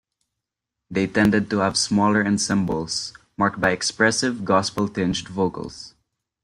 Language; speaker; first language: English; non-native, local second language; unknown